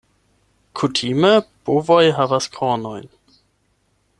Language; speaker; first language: Esperanto; non-native, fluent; German